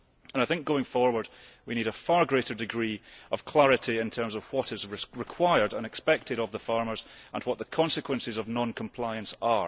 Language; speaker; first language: English; early bilingual, heritage; English